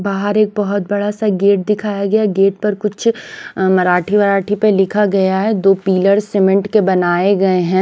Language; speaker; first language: Hindi; non-native, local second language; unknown